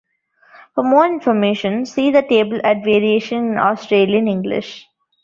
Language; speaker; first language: English; non-native, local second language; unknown